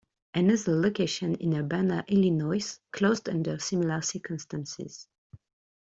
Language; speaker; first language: English; non-native, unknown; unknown